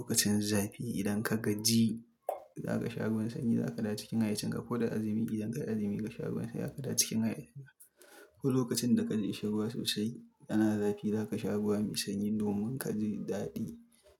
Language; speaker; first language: Hausa; native; Hausa